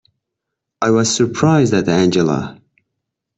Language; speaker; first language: English; non-native, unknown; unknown